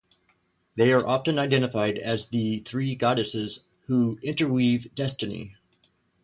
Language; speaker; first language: English; native; English